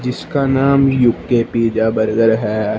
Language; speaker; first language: Hindi; non-native, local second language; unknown